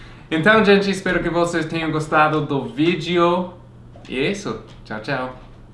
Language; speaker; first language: Portuguese; non-native, fluent; English